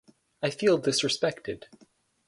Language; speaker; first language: English; native; English